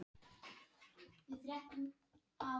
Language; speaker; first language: Icelandic; native; Icelandic